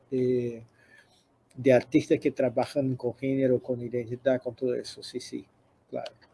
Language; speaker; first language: Spanish; non-native, related language; Portuguese